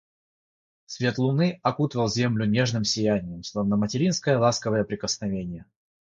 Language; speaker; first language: Russian; non-native, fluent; Georgian